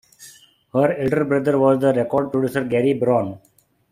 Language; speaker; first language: English; non-native, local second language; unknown